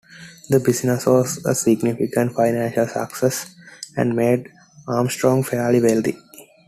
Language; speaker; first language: English; non-native, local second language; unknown